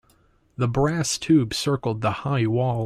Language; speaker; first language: English; native; English